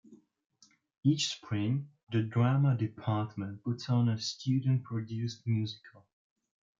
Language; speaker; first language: English; non-native, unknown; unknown